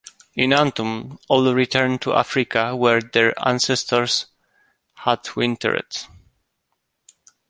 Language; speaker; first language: English; non-native, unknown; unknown